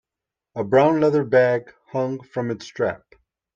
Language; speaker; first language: English; native; English